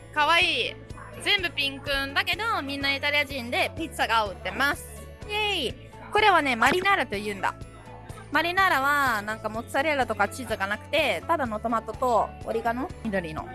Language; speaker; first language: Japanese; non-native, learner; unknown